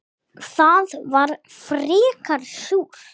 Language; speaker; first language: Icelandic; non-native, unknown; English